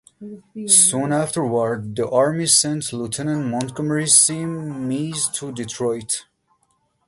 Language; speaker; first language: English; native; English